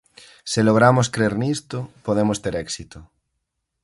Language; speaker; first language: Galician; native; Galician